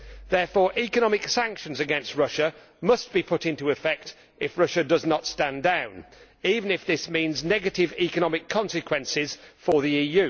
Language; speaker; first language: English; native; English